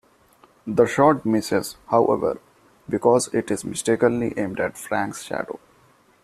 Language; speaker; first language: English; non-native, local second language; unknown